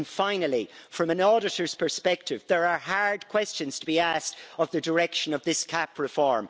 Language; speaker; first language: English; native; English